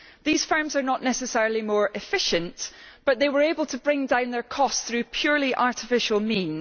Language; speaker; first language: English; native; English